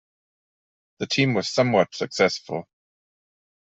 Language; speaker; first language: English; non-native, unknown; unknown